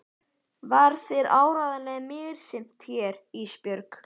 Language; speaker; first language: Icelandic; native; Icelandic